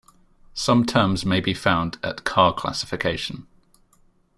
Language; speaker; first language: English; native; English